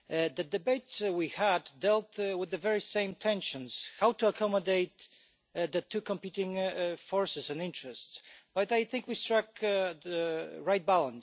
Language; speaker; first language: English; non-native, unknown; Polish